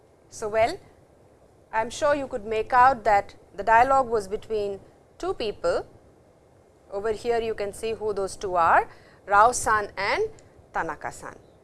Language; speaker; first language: English; non-native, local second language; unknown